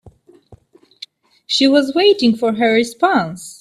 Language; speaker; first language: English; native; English